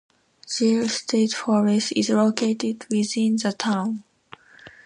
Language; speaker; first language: English; non-native, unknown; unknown